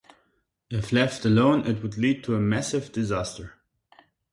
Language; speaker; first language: English; non-native, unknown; German